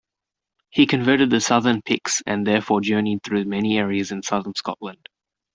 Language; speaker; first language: English; native; English